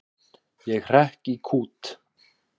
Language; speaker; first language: Icelandic; native; Icelandic